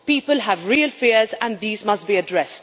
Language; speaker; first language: English; non-native, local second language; Maltese